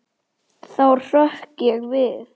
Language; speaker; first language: Icelandic; native; Icelandic